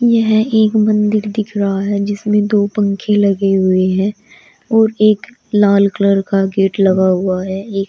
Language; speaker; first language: Hindi; native; Hindi